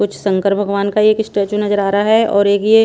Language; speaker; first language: Hindi; non-native, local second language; Punjabi